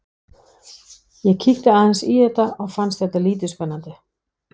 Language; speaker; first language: Icelandic; non-native, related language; Danish